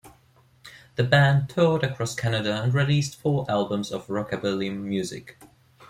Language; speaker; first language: English; non-native, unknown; German